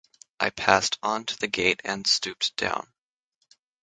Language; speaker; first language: English; native; English